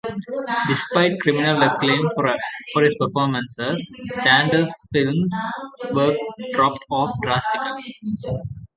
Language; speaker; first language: English; non-native, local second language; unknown